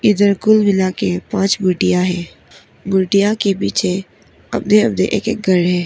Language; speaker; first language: Hindi; non-native, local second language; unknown